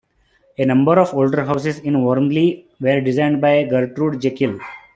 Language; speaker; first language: English; non-native, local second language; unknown